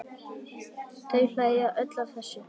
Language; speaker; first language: Icelandic; native; Icelandic